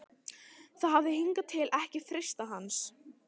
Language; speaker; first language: Icelandic; non-native, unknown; Italian